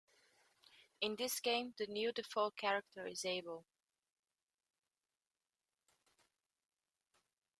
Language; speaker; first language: English; native; English